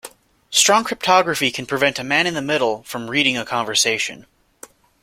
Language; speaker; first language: English; native; English